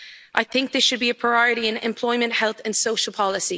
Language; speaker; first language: English; native; English